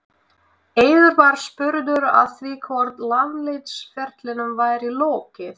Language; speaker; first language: Icelandic; non-native, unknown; Russian